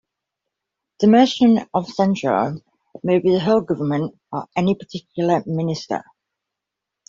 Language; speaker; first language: English; native; English